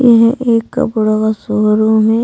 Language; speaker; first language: Hindi; native; Hindi